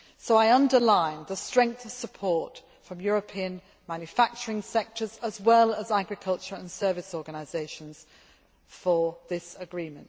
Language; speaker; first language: English; non-native, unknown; Greek